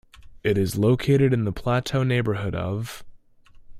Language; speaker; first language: English; native; English